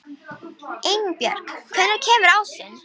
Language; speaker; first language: Icelandic; non-native, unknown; Romanian